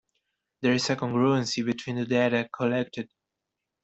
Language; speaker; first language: English; non-native, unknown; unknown